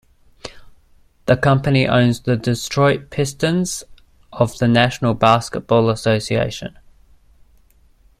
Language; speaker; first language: English; native; English